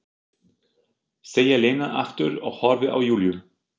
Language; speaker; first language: Icelandic; non-native, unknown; German